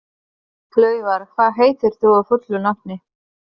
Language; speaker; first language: Icelandic; non-native, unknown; Polish